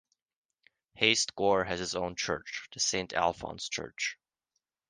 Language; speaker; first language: English; non-native, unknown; Japanese